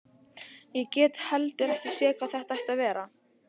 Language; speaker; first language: Icelandic; non-native, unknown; Italian